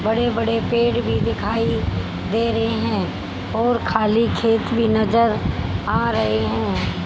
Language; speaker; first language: Hindi; native; Hindi